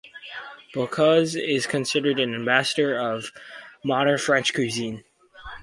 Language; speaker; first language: English; native; English